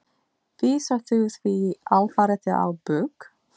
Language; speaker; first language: Icelandic; non-native, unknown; English